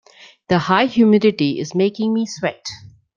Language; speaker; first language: English; non-native, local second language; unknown